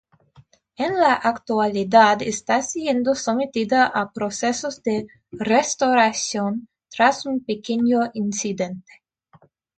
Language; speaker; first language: Spanish; non-native, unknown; Russian